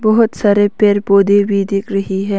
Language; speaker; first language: Hindi; non-native, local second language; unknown